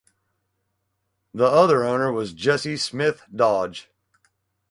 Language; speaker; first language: English; native; English